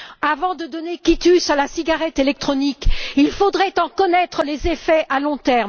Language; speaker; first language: French; native; French